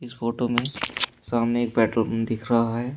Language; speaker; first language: Hindi; native; Hindi